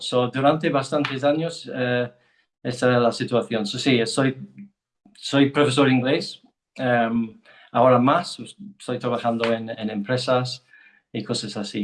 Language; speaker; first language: Spanish; non-native, fluent; English